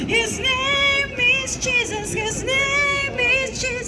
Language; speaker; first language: English; non-native, fluent; Spanish